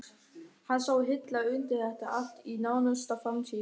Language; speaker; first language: Icelandic; non-native, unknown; German